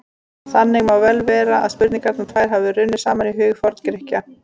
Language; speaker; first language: Icelandic; native; Icelandic